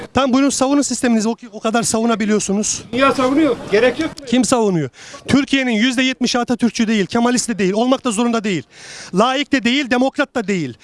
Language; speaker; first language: Turkish; native; Turkish